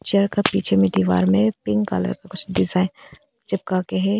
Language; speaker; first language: Hindi; early bilingual, other home language; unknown